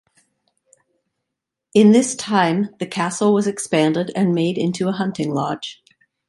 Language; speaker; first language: English; native; English